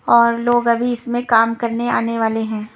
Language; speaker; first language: Hindi; non-native, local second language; Punjabi